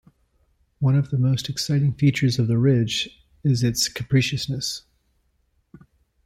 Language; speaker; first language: English; native; English